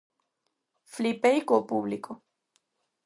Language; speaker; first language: Galician; non-native, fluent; Spanish